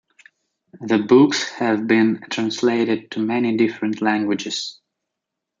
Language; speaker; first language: English; native; English